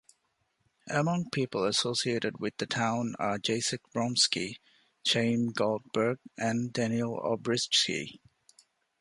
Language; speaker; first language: English; non-native, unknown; Divehi